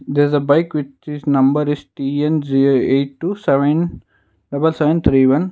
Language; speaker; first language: English; non-native, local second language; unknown